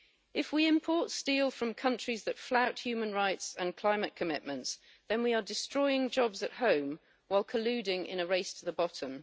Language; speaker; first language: English; native; English